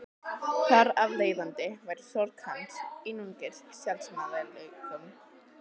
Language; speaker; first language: Icelandic; native; Icelandic